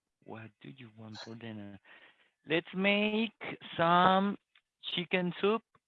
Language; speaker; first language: English; non-native, learner; Spanish